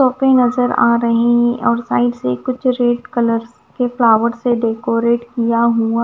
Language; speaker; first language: Hindi; non-native, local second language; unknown